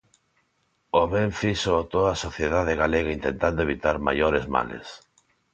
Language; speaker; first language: Galician; non-native, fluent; Spanish